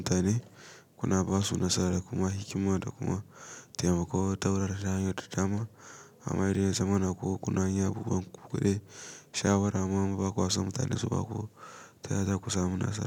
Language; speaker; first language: Hausa; native; Hausa